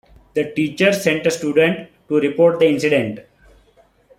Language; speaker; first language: English; non-native, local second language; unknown